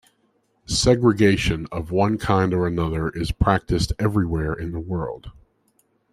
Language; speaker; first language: English; native; English